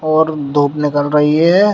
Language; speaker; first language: Hindi; native; Hindi